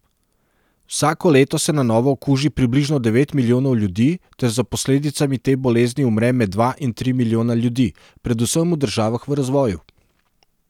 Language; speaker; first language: Slovenian; non-native, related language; Serbian